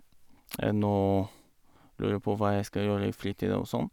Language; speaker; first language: Norwegian; non-native, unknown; Bulgarian